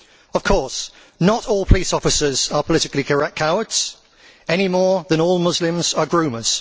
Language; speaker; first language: English; native; English